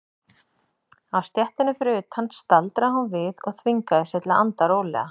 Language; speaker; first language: Icelandic; native; Icelandic